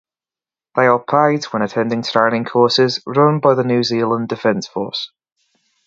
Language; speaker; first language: English; native; English